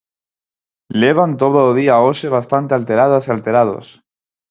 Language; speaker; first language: Galician; non-native, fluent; Spanish